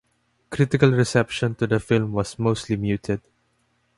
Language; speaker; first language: English; non-native, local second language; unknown